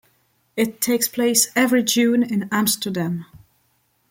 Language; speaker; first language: English; non-native, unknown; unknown